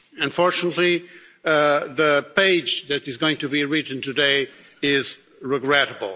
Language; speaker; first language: English; non-native, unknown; Portuguese